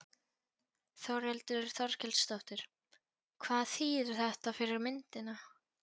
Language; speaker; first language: Icelandic; non-native, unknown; Polish